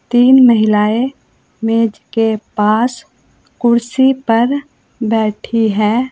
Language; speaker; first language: Hindi; native; Hindi